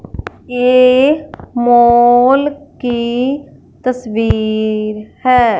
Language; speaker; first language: Hindi; non-native, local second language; Punjabi